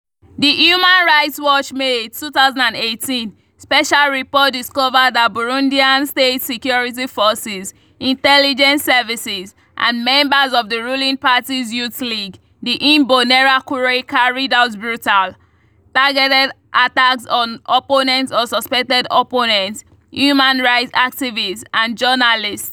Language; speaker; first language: English; non-native, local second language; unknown